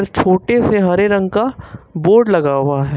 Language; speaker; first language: Hindi; native; Hindi